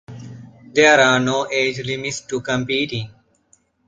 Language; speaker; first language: English; non-native, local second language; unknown